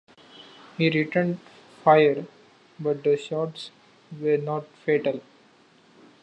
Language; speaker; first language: English; non-native, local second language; Marathi